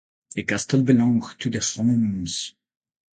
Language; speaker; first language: English; non-native, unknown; Spanish